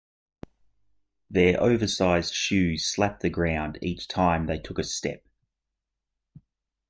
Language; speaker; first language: English; native; English